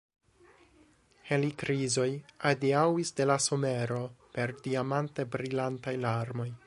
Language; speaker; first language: Esperanto; non-native, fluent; English